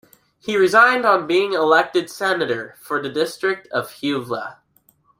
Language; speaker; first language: English; native; English